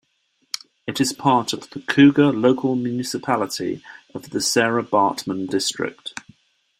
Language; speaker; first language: English; native; English